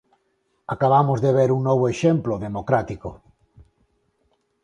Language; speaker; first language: Galician; non-native, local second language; Spanish